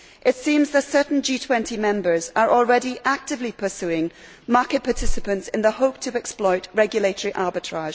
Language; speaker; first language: English; native; English